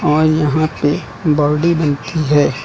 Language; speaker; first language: Hindi; native; Hindi